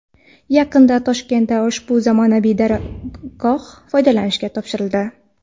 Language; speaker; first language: Uzbek; non-native, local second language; Kara-Kalpak